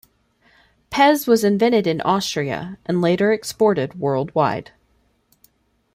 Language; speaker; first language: English; native; English